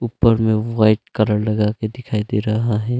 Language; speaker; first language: Hindi; early bilingual, other home language; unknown